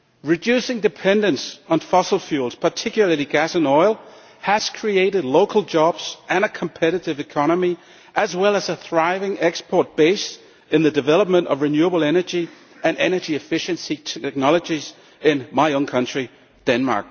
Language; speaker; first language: English; non-native, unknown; Danish